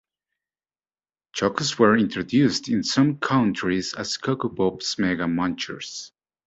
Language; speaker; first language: English; native; English